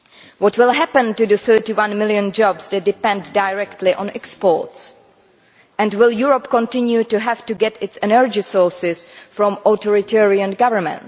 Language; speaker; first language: English; non-native, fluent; Czech